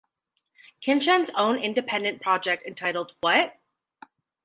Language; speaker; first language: English; native; English